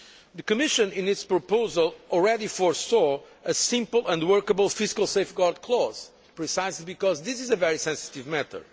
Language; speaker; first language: English; non-native, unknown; Portuguese